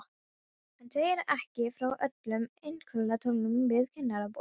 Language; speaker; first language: Icelandic; non-native, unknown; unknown